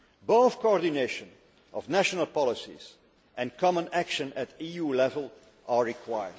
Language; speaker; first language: English; non-native, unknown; Dutch